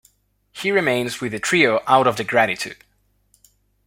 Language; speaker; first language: English; non-native, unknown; Spanish